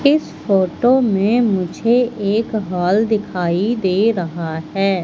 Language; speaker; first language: Hindi; native; Hindi